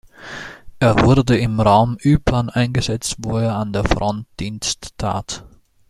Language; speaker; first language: German; native; German